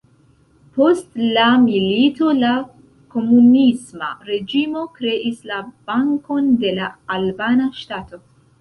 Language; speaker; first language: Esperanto; non-native, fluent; Central Kurdish